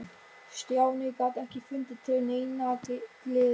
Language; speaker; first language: Icelandic; non-native, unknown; German